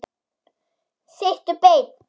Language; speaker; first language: Icelandic; non-native, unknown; German